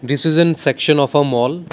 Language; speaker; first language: English; non-native, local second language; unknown